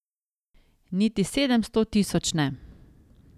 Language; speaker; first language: Slovenian; native; Slovenian